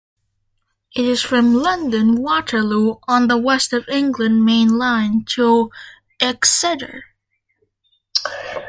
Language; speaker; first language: English; native; English